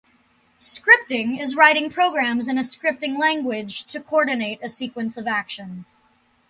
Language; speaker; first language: English; native; English